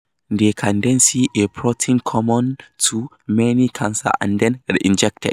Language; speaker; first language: English; non-native, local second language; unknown